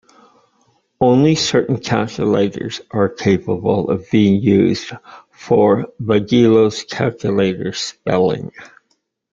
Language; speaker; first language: English; native; English